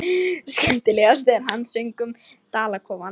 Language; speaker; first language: Icelandic; non-native, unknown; Lithuanian